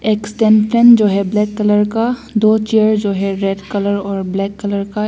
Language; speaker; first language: Hindi; non-native, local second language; Bangla